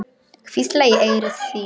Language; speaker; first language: Icelandic; non-native, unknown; Polish